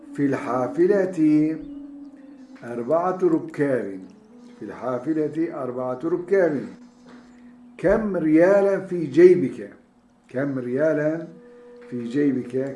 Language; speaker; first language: Arabic; non-native, fluent; Turkish